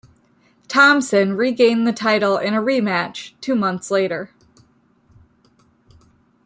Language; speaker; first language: English; native; English